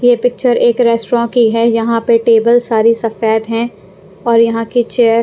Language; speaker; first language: Hindi; non-native, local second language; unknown